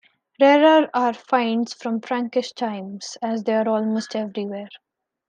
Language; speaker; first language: English; non-native, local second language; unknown